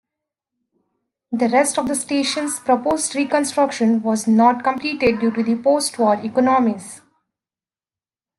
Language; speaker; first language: English; native; English